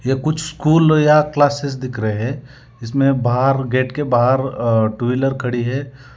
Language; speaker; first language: Hindi; non-native, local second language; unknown